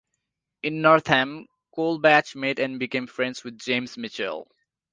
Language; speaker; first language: English; non-native, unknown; Nepali